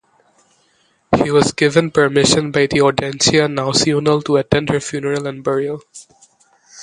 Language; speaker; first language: English; non-native, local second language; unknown